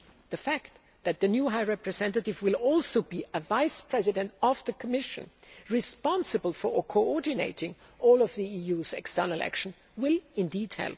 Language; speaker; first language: English; non-native, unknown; German